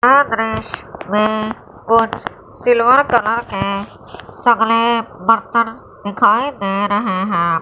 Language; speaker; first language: Hindi; non-native, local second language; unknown